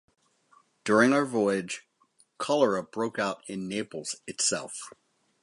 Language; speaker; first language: English; native; English